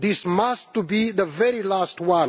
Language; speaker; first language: English; non-native, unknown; Romanian